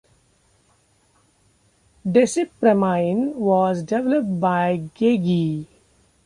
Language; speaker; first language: English; non-native, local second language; Marathi